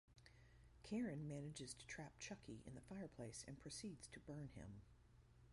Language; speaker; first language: English; native; English